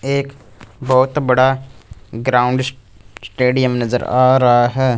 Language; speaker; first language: Hindi; non-native, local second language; Punjabi